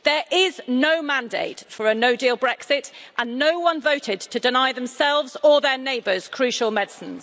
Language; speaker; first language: English; native; English